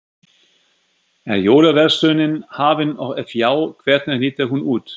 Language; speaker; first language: Icelandic; non-native, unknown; German